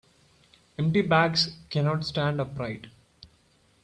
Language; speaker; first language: English; non-native, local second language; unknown